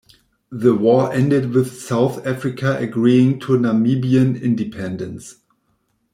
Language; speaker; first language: English; non-native, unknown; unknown